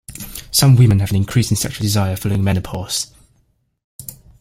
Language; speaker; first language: English; native; English